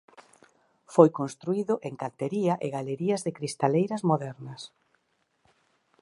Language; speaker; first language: Galician; native; Galician